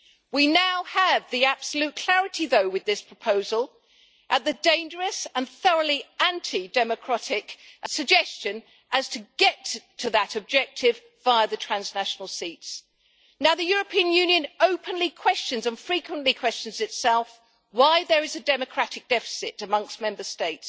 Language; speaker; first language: English; native; English